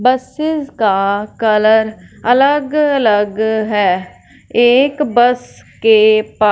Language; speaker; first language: Hindi; non-native, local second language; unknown